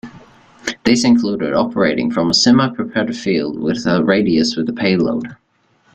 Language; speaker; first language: English; native; English